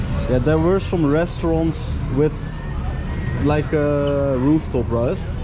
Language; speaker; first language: English; non-native, fluent; Dutch